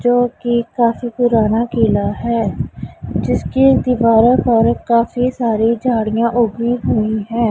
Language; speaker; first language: Hindi; non-native, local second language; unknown